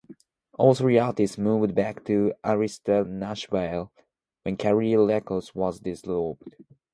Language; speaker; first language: English; non-native, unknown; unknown